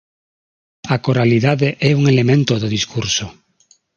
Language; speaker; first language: Galician; non-native, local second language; Spanish